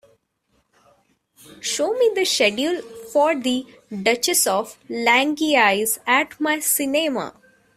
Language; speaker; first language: English; non-native, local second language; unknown